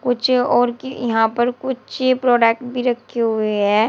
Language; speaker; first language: Hindi; native; Hindi